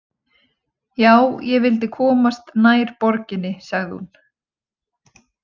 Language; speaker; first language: Icelandic; native; Icelandic